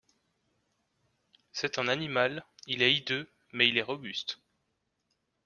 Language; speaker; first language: French; native; French